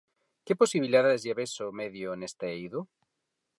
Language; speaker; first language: Galician; non-native, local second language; Spanish